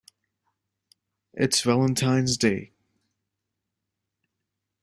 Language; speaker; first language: English; native; English